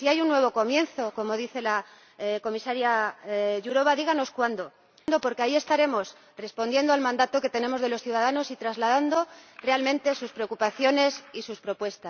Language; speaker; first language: Spanish; native; Spanish